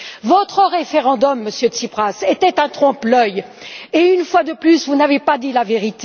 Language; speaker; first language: French; native; French